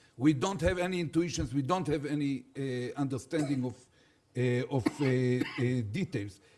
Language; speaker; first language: English; non-native, fluent; Hebrew